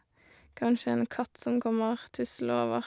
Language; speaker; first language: Norwegian; native; Norwegian